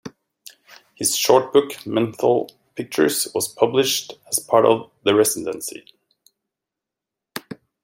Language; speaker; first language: English; native; English